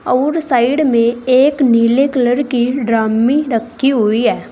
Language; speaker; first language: Hindi; native; Hindi